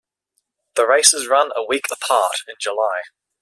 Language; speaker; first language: English; native; English